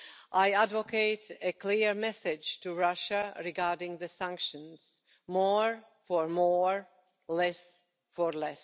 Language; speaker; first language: English; non-native, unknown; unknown